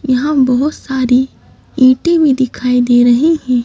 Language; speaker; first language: Hindi; native; Hindi